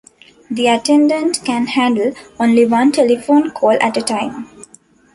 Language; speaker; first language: English; non-native, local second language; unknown